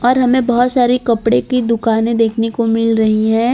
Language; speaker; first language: Hindi; non-native, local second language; Gujarati